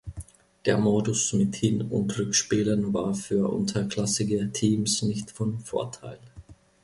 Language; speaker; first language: German; non-native, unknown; Finnish